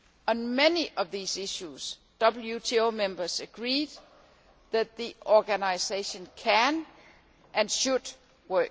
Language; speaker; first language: English; non-native, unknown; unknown